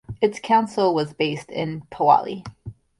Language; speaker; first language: English; native; English